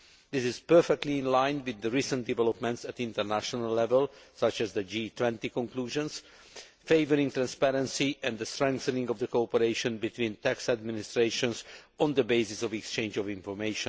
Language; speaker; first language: English; non-native, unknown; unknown